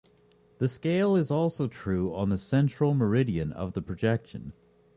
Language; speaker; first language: English; native; English